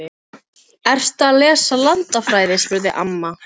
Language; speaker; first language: Icelandic; non-native, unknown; Filipino